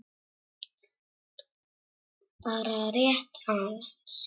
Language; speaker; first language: Icelandic; non-native, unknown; Czech